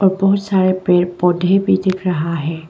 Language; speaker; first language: Hindi; non-native, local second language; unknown